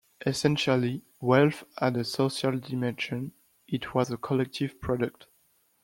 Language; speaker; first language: English; non-native, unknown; French